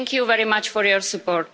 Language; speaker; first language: English; non-native, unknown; Czech